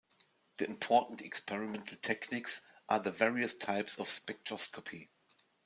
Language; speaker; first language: English; non-native, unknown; German